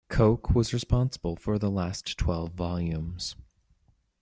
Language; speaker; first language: English; native; English